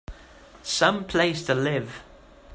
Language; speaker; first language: English; native; English